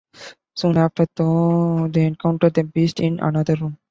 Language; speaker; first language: English; non-native, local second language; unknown